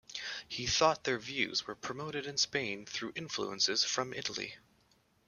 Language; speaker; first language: English; native; English